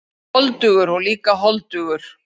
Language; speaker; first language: Icelandic; native; Icelandic